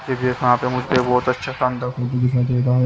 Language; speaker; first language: Hindi; native; Hindi